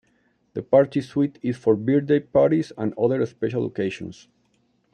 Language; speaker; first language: English; non-native, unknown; Spanish